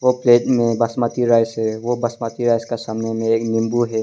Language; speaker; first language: Hindi; early bilingual, other home language; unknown